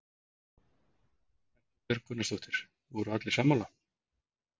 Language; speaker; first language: Icelandic; native; Icelandic